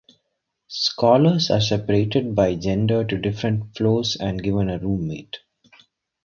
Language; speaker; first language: English; non-native, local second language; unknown